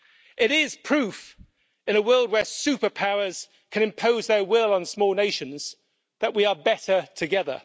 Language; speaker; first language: English; native; English